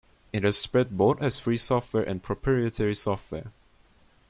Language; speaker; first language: English; non-native, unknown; Turkish